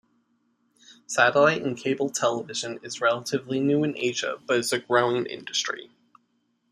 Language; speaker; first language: English; native; English